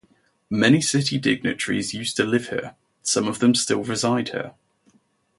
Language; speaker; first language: English; native; English